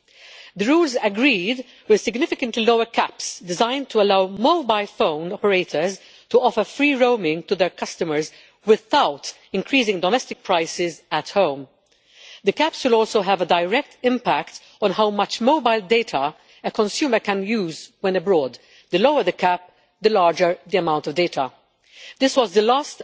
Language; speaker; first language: English; non-native, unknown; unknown